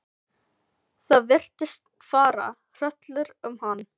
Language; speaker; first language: Icelandic; non-native, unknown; Filipino